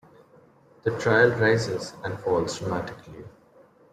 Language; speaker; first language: English; non-native, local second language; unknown